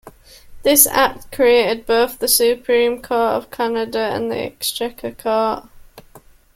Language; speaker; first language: English; native; English